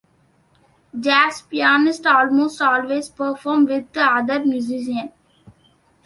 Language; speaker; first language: English; non-native, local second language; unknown